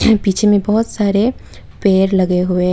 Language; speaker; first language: Hindi; non-native, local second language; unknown